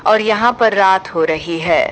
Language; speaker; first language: Hindi; native; Hindi